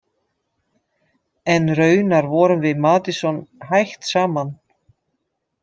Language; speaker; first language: Icelandic; non-native, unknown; Dutch